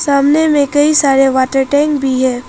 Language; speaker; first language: Hindi; non-native, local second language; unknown